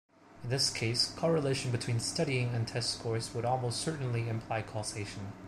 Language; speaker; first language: English; non-native, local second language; Cantonese